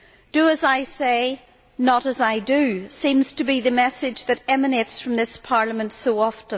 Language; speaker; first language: English; native; English